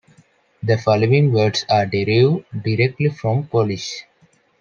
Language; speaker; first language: English; non-native, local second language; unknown